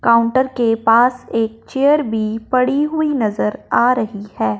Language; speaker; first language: Hindi; non-native, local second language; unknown